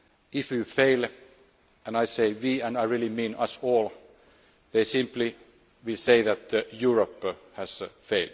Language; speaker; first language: English; non-native, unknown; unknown